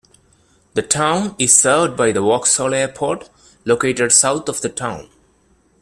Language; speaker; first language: English; non-native, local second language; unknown